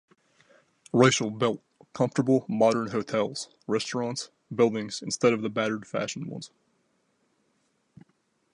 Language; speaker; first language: English; native; English